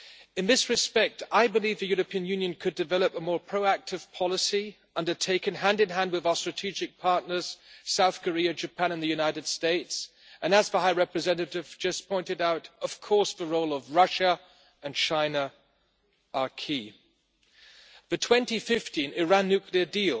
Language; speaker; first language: English; non-native, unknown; German